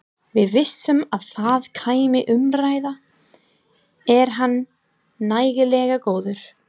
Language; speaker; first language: Icelandic; non-native, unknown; English